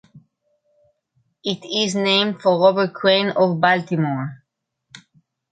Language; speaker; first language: English; non-native, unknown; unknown